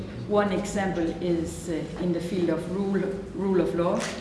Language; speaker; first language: English; non-native, fluent; Danish